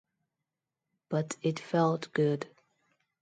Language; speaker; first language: English; non-native, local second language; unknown